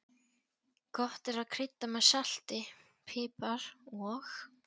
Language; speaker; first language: Icelandic; non-native, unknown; Polish